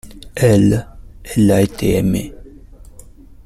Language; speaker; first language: French; non-native, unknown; Italian